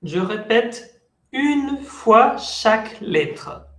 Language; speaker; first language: French; non-native, fluent; Spanish